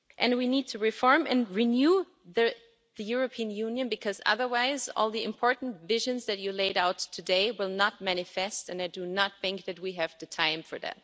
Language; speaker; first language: English; non-native, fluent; German